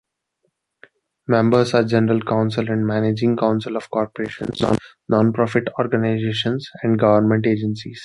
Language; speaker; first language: English; non-native, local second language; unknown